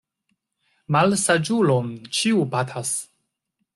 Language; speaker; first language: Esperanto; non-native, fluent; Chinese